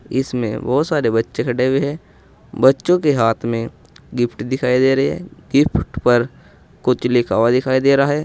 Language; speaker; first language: Hindi; native; Hindi